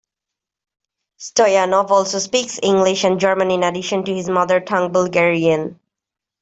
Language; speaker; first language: English; native; English